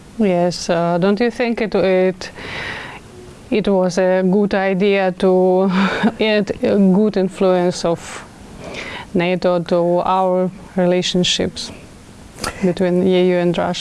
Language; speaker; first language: English; non-native, fluent; Russian